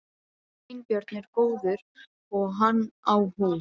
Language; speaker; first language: Icelandic; non-native, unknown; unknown